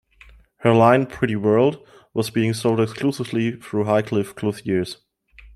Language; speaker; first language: English; non-native, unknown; German